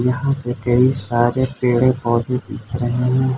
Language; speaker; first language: Hindi; non-native, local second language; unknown